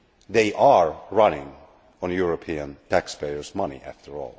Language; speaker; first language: English; non-native, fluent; Finnish